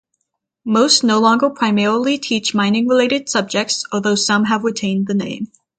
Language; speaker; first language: English; native; English